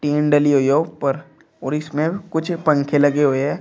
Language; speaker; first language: Hindi; native; Hindi